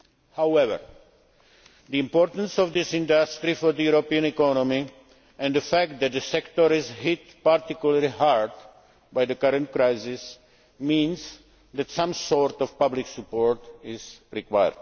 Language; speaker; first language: English; non-native, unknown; Czech